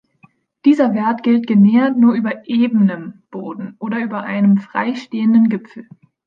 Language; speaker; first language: German; native; German